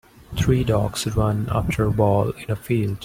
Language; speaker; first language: English; non-native, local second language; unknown